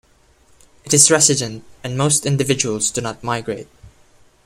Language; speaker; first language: English; non-native, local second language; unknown